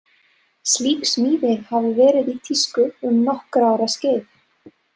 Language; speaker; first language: Icelandic; non-native, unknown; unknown